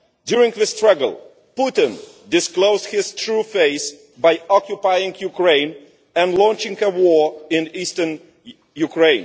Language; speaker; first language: English; non-native, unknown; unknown